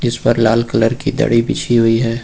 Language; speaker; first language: Hindi; native; Hindi